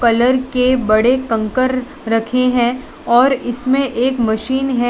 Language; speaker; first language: Hindi; non-native, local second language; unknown